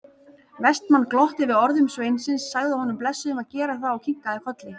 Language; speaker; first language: Icelandic; native; Icelandic